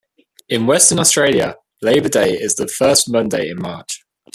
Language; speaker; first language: English; native; English